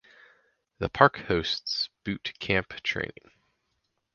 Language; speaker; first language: English; native; English